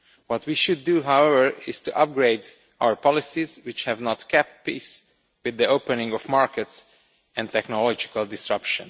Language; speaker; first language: English; non-native, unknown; Romanian